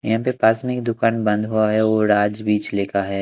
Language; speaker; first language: Hindi; non-native, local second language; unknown